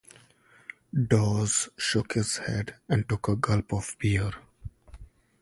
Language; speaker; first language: English; non-native, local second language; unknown